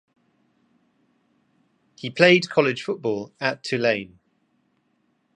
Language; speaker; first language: English; native; English